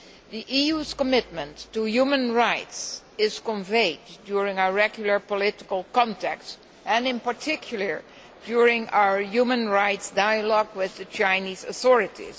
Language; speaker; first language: English; non-native, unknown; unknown